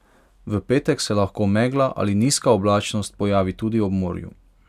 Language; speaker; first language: Slovenian; non-native, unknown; Hungarian